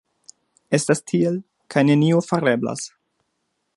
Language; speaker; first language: Esperanto; non-native, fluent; German